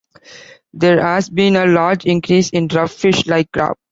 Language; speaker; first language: English; non-native, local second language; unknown